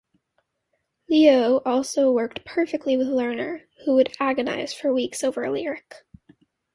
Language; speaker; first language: English; native; English